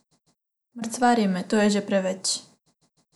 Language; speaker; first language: Slovenian; non-native, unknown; Macedonian